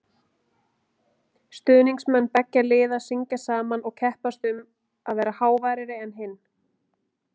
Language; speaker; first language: Icelandic; native; Icelandic